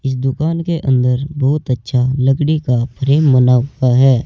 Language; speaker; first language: Hindi; native; Hindi